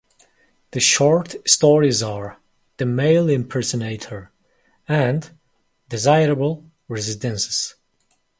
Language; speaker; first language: English; non-native, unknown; Mongolian